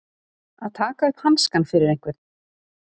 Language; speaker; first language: Icelandic; native; Icelandic